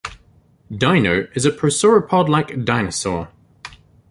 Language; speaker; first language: English; native; English